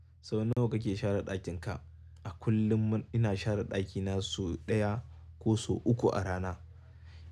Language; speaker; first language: Hausa; native; Hausa